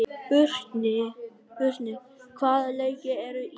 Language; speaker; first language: Icelandic; non-native, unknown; Vietnamese